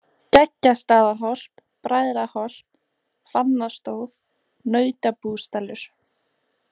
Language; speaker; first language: Icelandic; native; Icelandic